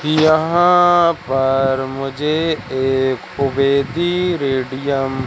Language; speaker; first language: Hindi; native; Hindi